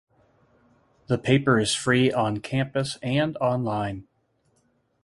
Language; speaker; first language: English; native; English